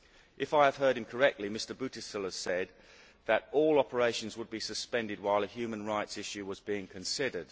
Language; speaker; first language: English; native; English